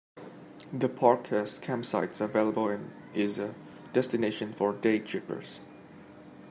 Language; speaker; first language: English; native; English